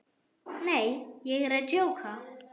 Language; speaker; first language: Icelandic; non-native, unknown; German